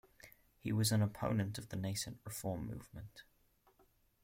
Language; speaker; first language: English; native; English